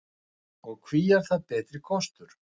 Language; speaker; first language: Icelandic; non-native, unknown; Russian